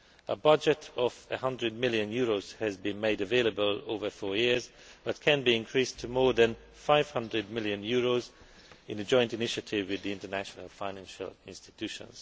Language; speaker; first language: English; non-native, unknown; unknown